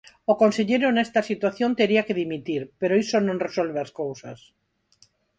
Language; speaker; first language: Galician; non-native, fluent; Spanish